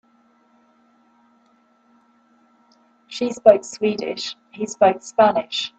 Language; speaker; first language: English; native; English